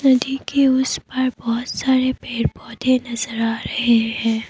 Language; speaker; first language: Hindi; non-native, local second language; Assamese